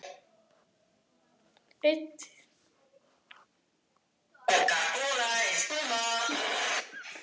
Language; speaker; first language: Icelandic; native; Icelandic